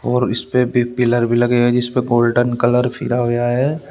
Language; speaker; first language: Hindi; native; Hindi